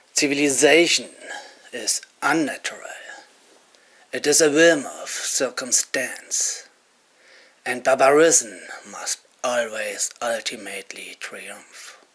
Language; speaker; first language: English; non-native, fluent; German